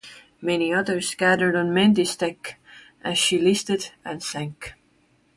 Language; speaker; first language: English; non-native, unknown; Estonian